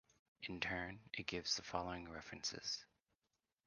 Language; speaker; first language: English; native; English